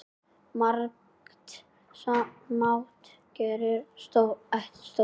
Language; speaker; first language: Icelandic; native; Icelandic